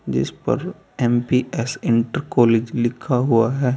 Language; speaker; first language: Hindi; native; Hindi